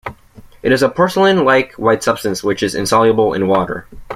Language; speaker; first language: English; native; English